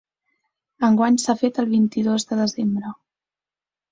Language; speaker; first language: Catalan; native; Catalan